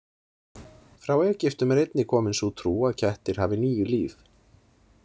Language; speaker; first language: Icelandic; native; Icelandic